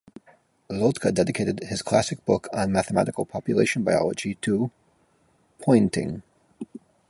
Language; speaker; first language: English; native; English